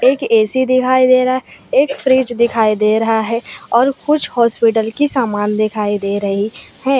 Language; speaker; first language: Hindi; non-native, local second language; Gujarati